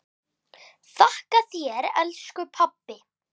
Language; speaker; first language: Icelandic; native; Icelandic